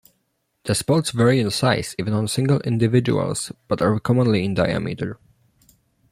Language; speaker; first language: English; non-native, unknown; Polish